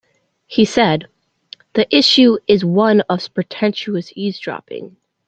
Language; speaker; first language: English; native; English